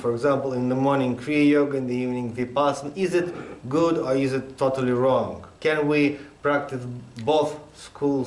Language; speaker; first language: English; non-native, fluent; Russian